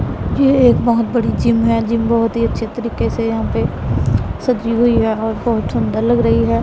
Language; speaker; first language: Hindi; non-native, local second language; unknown